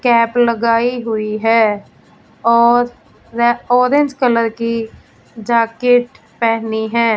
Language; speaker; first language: Hindi; non-native, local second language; Punjabi